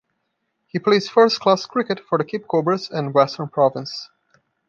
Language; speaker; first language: English; non-native, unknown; Portuguese